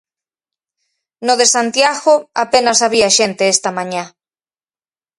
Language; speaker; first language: Galician; native; Galician